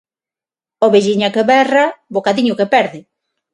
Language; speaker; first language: Galician; non-native, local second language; Spanish